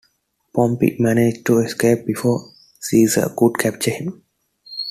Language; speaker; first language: English; non-native, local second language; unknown